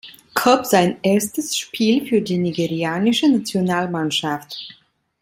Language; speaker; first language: German; non-native, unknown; Italian